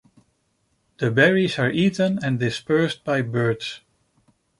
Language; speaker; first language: English; non-native, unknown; Dutch